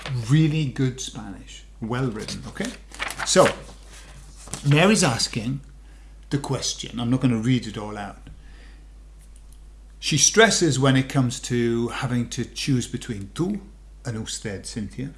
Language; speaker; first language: English; native; English